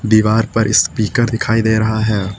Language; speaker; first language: Hindi; native; Hindi